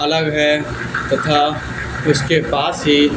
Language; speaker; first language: Hindi; native; Hindi